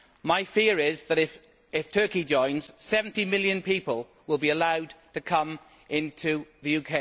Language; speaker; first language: English; native; English